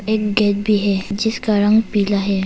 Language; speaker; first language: Hindi; non-native, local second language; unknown